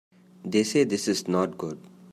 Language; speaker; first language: English; non-native, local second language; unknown